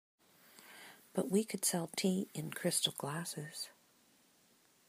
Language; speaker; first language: English; native; English